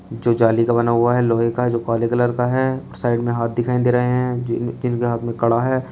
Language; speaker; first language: Hindi; native; Hindi